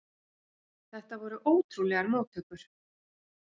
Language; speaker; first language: Icelandic; native; Icelandic